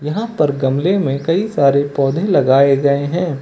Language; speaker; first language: Hindi; native; Hindi